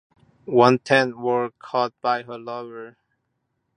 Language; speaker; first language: English; non-native, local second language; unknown